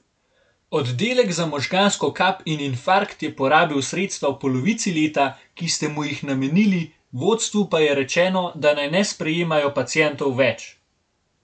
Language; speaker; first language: Slovenian; native; Slovenian